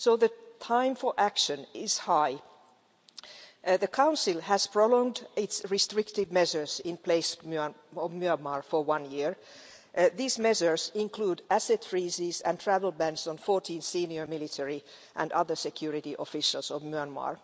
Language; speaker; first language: English; non-native, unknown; Finnish